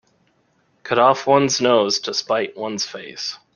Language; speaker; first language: English; native; English